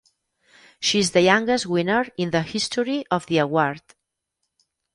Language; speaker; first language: English; non-native, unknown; Catalan